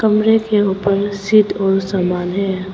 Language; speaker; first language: Hindi; non-native, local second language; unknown